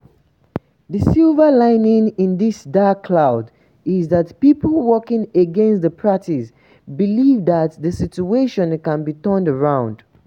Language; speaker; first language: English; non-native, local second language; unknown